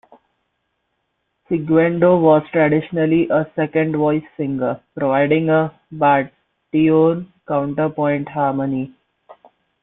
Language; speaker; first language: English; non-native, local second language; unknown